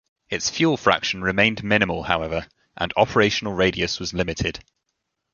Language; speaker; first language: English; native; English